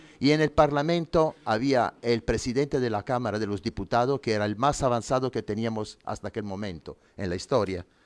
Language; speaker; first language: Spanish; non-native, fluent; Italian